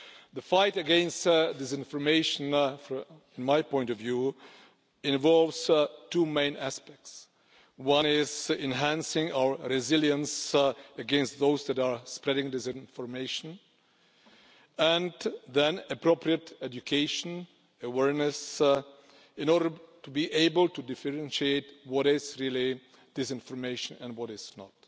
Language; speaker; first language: English; non-native, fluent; Czech